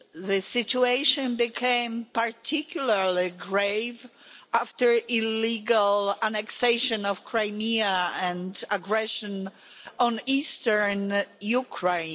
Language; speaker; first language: English; non-native, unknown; Polish